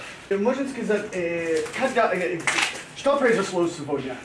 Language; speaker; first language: Russian; non-native, learner; English